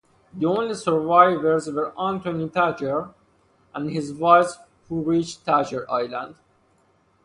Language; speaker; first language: English; non-native, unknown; Persian